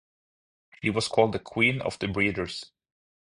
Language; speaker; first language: English; non-native, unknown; Norwegian